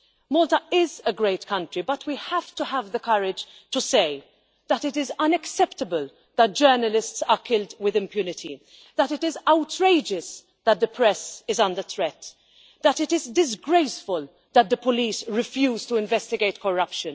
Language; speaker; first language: English; non-native, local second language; Maltese